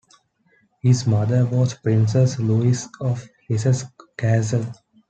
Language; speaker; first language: English; non-native, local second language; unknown